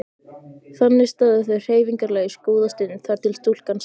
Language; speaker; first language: Icelandic; native; Icelandic